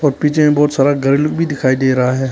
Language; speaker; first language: Hindi; early bilingual, other home language; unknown